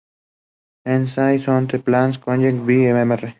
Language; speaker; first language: English; non-native, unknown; Spanish